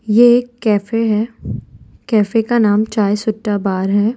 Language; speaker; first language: Hindi; non-native, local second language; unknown